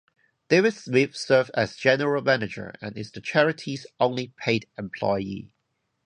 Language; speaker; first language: English; non-native, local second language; Cantonese